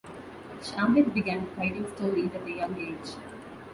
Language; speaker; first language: English; non-native, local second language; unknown